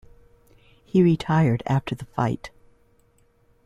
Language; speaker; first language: English; native; English